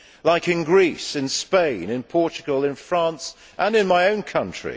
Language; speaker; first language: English; native; English